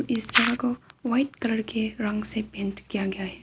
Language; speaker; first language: Hindi; non-native, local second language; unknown